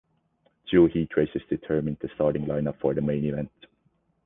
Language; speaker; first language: English; non-native, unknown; Estonian